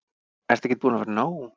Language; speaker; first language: Icelandic; native; Icelandic